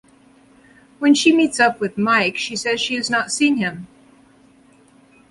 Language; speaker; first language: English; native; English